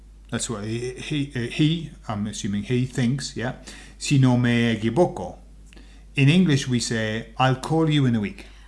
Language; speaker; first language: English; native; English